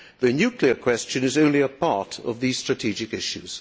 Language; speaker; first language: English; non-native, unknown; Hungarian